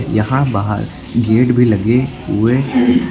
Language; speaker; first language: Hindi; native; Hindi